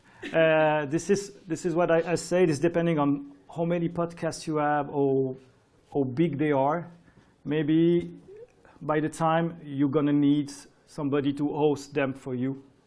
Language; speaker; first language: English; non-native, fluent; French